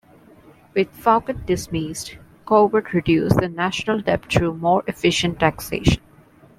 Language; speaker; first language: English; non-native, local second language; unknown